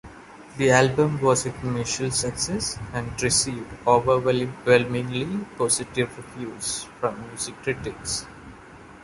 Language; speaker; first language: English; non-native, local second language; Malayalam